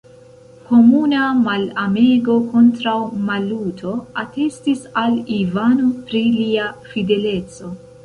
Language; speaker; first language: Esperanto; non-native, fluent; Central Kurdish